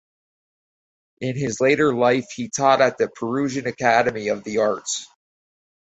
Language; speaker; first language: English; native; English